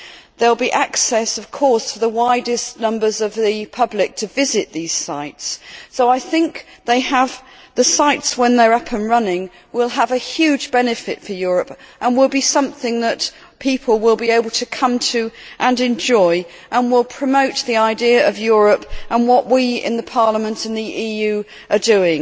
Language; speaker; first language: English; native; English